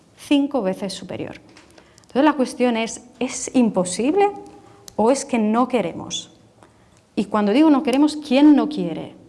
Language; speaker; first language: Spanish; non-native, related language; Italian